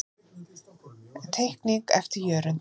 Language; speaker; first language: Icelandic; native; Icelandic